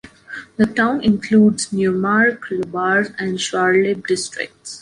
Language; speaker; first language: English; non-native, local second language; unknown